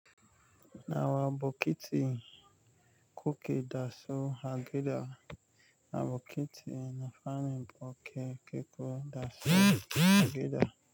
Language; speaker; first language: Hausa; native; Hausa